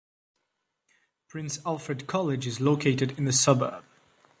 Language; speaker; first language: English; non-native, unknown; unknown